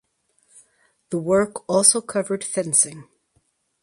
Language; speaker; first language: English; native; English